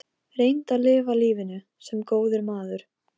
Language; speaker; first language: Icelandic; non-native, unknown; Polish